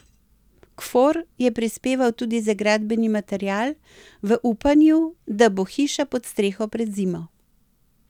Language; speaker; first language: Slovenian; native; Slovenian